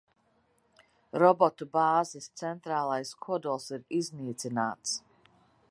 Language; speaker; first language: Latvian; early bilingual, heritage; Latvian